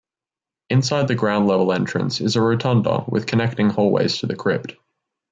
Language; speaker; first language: English; native; English